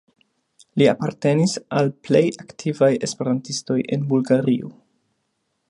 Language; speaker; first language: Esperanto; non-native, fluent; German